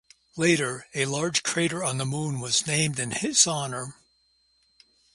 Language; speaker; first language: English; native; English